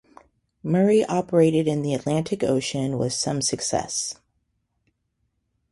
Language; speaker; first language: English; native; English